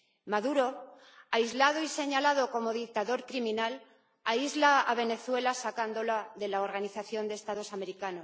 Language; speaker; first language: Spanish; native; Spanish